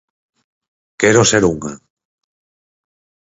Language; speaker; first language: Galician; native; Galician